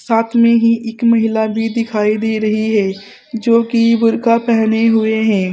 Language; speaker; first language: Hindi; native; Hindi